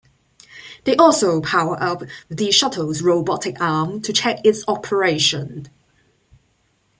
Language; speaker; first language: English; non-native, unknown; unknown